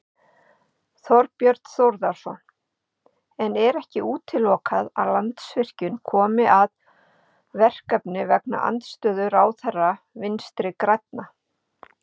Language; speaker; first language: Icelandic; native; Icelandic